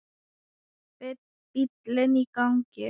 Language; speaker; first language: Icelandic; non-native, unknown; Thai